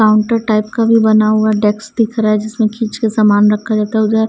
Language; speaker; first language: Hindi; non-native, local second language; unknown